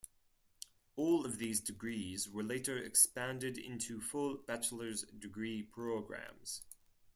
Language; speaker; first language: English; non-native, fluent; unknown